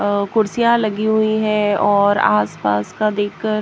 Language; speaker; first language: Hindi; native; Hindi